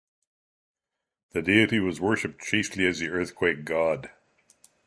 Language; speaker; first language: English; native; English